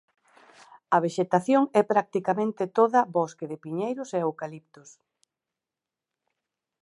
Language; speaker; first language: Galician; native; Galician